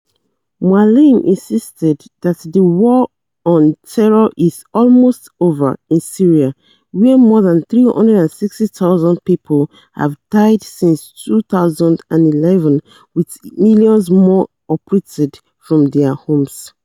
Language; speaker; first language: English; non-native, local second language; Yoruba